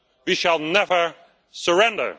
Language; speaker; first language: English; non-native, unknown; Dutch